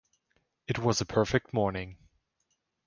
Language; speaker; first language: English; non-native, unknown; German